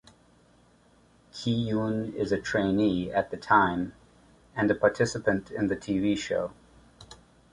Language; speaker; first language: English; native; English